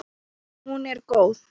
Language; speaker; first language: Icelandic; non-native, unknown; Thai